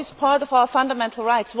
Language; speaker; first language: English; non-native, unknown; German